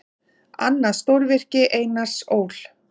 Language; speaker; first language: Icelandic; native; Icelandic